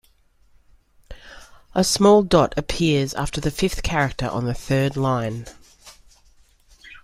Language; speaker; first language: English; native; English